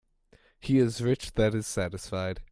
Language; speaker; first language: English; native; English